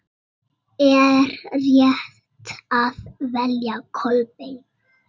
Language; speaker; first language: Icelandic; native; Icelandic